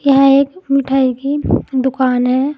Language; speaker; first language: Hindi; native; Hindi